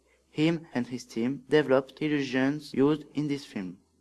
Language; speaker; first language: English; non-native, learner; French